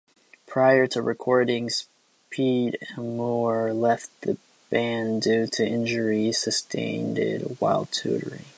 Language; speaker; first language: English; native; English